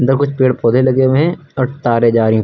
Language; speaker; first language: Hindi; native; Hindi